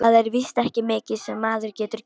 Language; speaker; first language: Icelandic; non-native, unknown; Polish